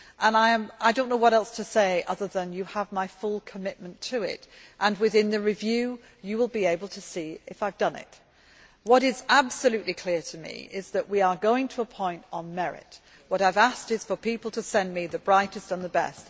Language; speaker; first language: English; native; English